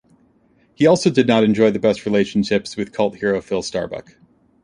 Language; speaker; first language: English; native; English